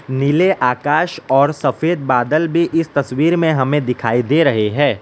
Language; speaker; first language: Hindi; non-native, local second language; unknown